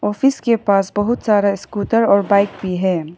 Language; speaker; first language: Hindi; non-native, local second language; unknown